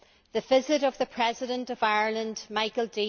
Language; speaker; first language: English; native; English